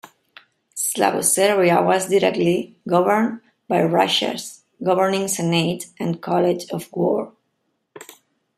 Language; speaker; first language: English; non-native, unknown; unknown